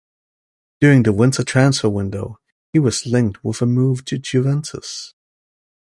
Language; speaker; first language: English; native; English